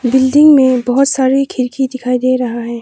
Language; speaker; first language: Hindi; non-native, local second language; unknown